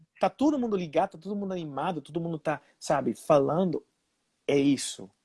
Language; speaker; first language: Portuguese; non-native, fluent; Spanish